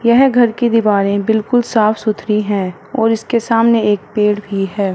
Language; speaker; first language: Hindi; non-native, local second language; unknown